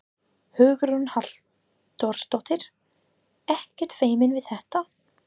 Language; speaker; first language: Icelandic; non-native, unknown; English